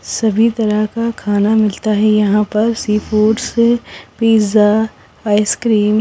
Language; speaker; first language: Hindi; non-native, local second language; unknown